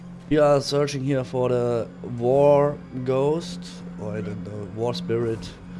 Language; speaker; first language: English; non-native, fluent; German